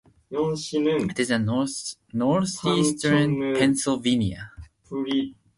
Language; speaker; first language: English; non-native, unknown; Japanese